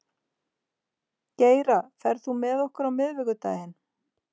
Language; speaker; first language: Icelandic; native; Icelandic